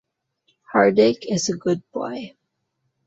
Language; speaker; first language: English; non-native, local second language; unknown